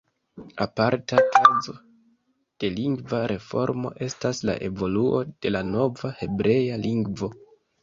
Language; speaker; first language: Esperanto; non-native, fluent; Kinyarwanda